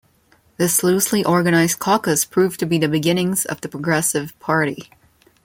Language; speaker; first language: English; non-native, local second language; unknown